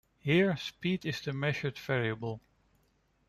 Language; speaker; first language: English; non-native, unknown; Dutch